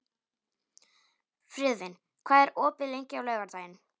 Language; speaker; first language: Icelandic; non-native, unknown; Polish